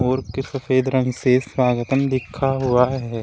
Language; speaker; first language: Hindi; native; Hindi